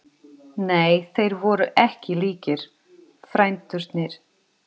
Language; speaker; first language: Icelandic; non-native, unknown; Portuguese